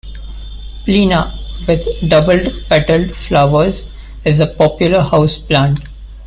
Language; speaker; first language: English; non-native, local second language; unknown